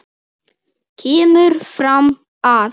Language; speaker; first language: Icelandic; native; Icelandic